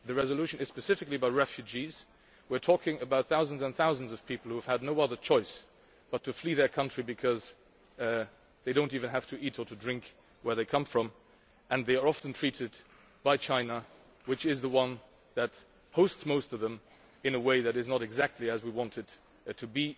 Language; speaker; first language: English; non-native, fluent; Luxembourgish